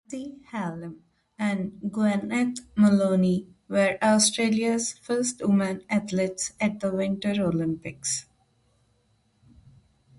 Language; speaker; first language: English; non-native, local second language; Telugu